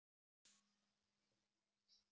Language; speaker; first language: Icelandic; native; Icelandic